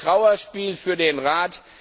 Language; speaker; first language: German; non-native, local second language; Luxembourgish